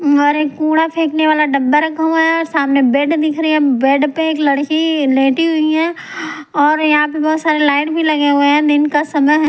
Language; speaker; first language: Hindi; non-native, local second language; Punjabi